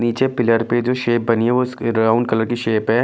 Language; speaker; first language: Hindi; native; Hindi